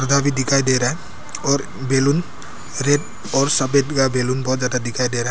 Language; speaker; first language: Hindi; non-native, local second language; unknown